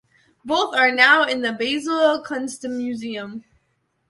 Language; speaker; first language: English; native; English